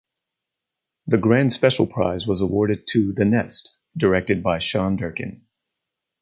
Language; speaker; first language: English; native; English